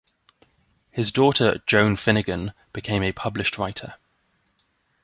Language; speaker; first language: English; native; English